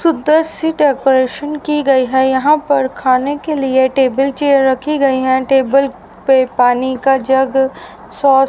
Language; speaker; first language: Hindi; native; Hindi